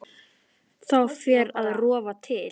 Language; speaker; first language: Icelandic; native; Icelandic